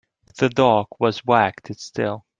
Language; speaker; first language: English; non-native, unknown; Dutch